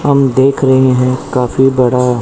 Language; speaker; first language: Hindi; non-native, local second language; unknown